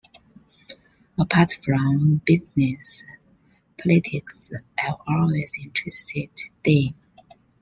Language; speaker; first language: English; non-native, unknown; Chinese